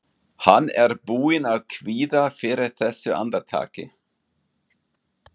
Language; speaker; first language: Icelandic; non-native, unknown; German